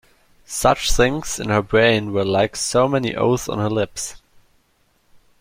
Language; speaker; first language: English; non-native, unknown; German